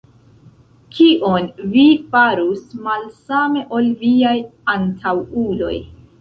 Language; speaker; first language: Esperanto; non-native, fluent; Central Kurdish